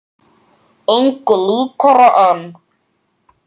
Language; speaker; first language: Icelandic; native; Icelandic